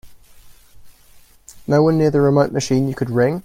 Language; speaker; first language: English; native; English